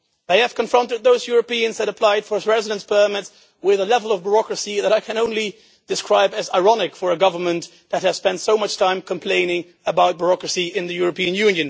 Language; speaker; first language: English; non-native, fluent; Dutch